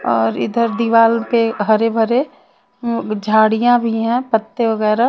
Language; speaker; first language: Hindi; non-native, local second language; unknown